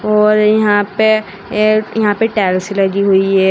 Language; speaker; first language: Hindi; native; Hindi